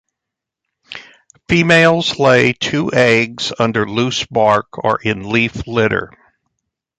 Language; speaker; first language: English; native; English